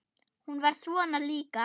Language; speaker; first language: Icelandic; non-native, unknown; German